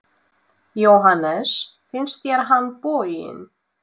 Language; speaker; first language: Icelandic; non-native, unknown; Russian